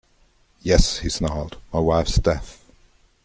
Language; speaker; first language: English; non-native, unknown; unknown